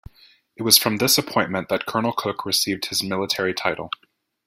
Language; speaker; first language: English; native; English